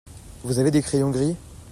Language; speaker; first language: French; native; French